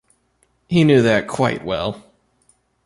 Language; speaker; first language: English; native; English